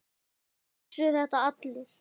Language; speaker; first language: Icelandic; native; Icelandic